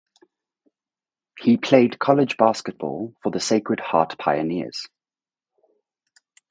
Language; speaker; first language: English; native; English